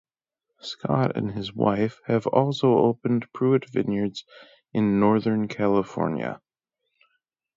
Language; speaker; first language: English; native; English